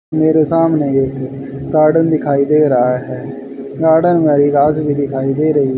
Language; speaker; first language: Hindi; native; Hindi